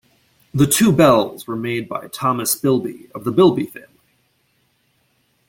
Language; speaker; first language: English; native; English